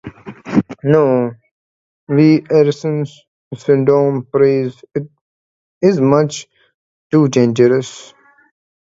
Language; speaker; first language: English; non-native, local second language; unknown